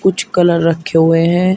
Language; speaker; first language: Hindi; native; Hindi